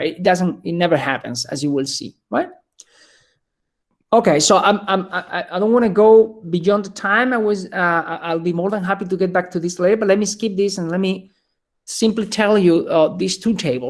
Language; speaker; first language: English; non-native, fluent; Spanish